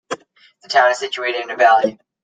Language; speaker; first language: English; native; English